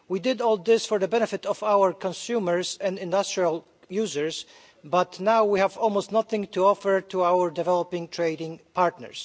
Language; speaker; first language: English; non-native, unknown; Polish